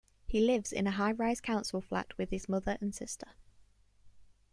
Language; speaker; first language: English; native; English